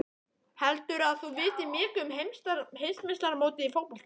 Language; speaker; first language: Icelandic; native; Icelandic